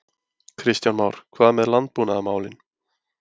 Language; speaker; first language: Icelandic; native; Icelandic